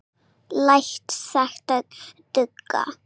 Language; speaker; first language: Icelandic; non-native, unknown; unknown